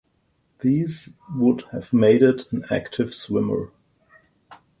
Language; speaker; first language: English; non-native, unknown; German